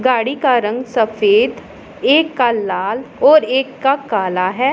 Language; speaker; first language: Hindi; non-native, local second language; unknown